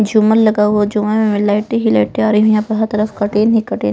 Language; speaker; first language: Hindi; non-native, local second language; Punjabi